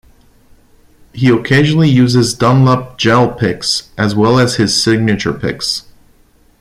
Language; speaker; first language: English; non-native, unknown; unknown